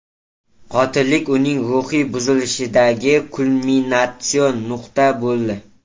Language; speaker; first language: Uzbek; native; Uzbek